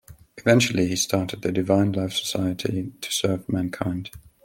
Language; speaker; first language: English; non-native, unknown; German